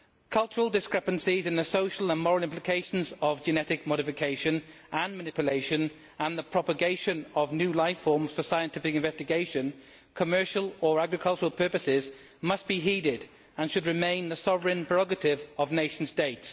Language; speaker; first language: English; native; English